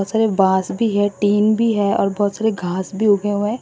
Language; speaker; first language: Hindi; non-native, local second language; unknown